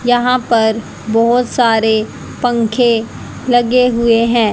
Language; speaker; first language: Hindi; native; Hindi